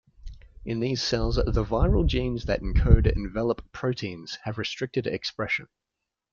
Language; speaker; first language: English; native; English